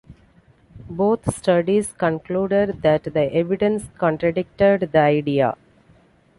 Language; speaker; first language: English; non-native, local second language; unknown